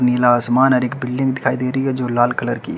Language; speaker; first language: Hindi; native; Hindi